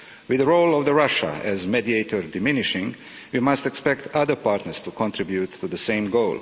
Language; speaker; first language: English; non-native, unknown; Croatian